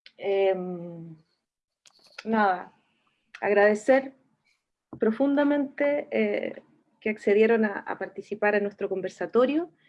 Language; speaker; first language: Spanish; native; Spanish